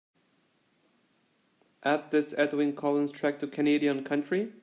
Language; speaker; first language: English; non-native, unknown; Turkish